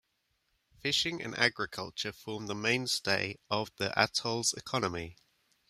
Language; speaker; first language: English; native; English